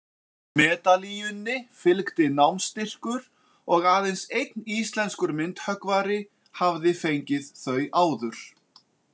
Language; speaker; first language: Icelandic; native; Icelandic